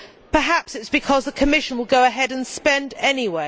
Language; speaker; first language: English; native; English